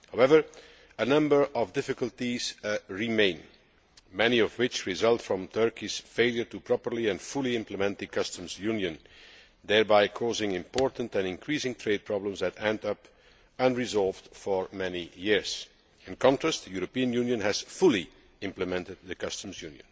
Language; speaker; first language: English; non-native, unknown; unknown